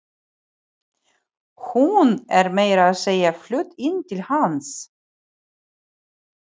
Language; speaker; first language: Icelandic; non-native, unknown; Ukrainian